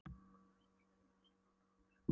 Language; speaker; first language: Icelandic; non-native, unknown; Polish